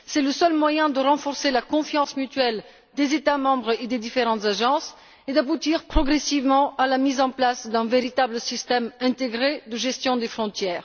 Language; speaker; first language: French; non-native, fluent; Bulgarian